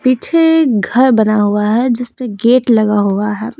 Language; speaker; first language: Hindi; native; Hindi